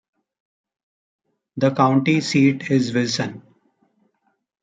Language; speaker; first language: English; non-native, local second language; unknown